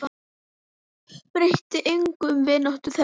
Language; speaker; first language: Icelandic; native; Icelandic